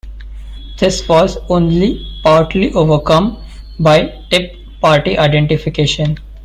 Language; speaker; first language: English; non-native, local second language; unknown